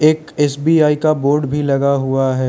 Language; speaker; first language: Hindi; non-native, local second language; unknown